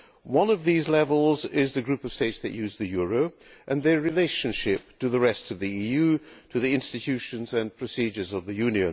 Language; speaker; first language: English; non-native, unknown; Hungarian